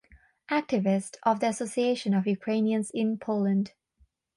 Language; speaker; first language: English; non-native, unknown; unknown